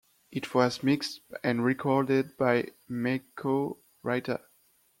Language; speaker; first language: English; non-native, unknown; French